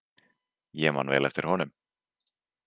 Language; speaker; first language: Icelandic; native; Icelandic